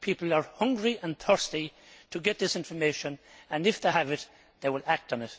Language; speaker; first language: English; native; English